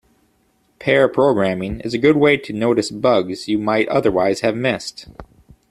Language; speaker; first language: English; native; English